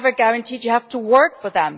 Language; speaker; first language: English; non-native, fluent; German